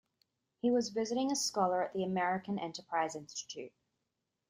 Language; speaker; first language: English; native; English